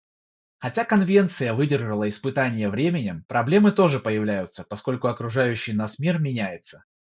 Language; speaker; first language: Russian; non-native, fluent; Georgian